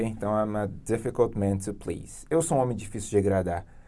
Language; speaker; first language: Portuguese; native; Portuguese